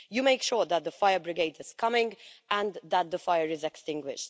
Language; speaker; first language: English; non-native, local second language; Maltese